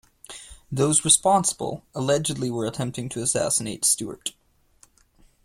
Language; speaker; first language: English; non-native, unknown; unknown